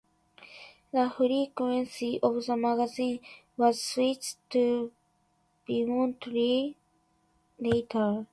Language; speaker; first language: English; non-native, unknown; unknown